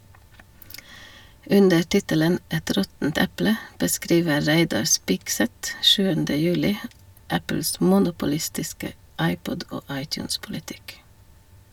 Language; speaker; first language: Norwegian; non-native, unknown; Hungarian